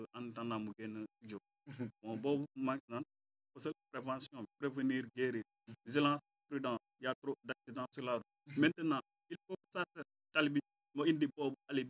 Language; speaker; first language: Wolof; non-native, local second language; Fula